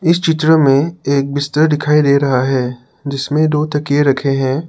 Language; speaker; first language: Hindi; non-native, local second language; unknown